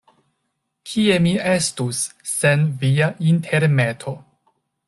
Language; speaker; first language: Esperanto; non-native, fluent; Chinese